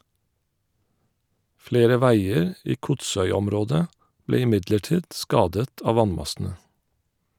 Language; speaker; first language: Norwegian; non-native, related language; Faroese